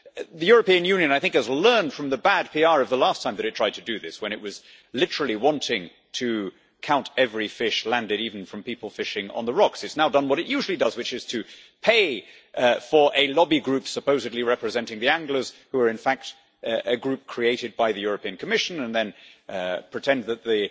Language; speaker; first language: English; native; English